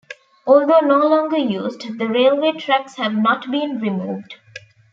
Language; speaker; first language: English; non-native, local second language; Tamil